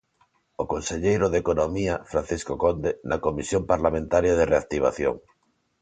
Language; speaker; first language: Galician; non-native, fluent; Spanish